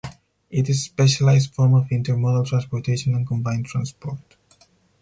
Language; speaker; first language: English; non-native, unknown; Spanish